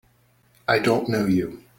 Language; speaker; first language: English; native; English